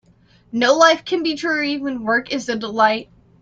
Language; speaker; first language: English; native; English